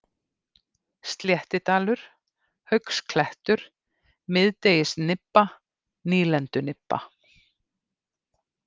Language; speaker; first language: Icelandic; native; Icelandic